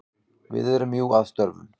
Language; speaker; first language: Icelandic; native; Icelandic